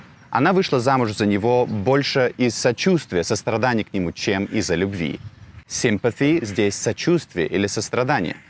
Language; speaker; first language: Russian; native; Russian